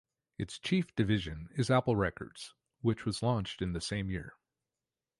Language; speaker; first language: English; native; English